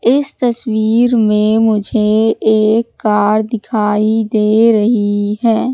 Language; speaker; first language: Hindi; native; Hindi